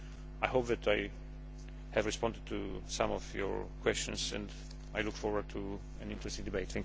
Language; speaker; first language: English; non-native, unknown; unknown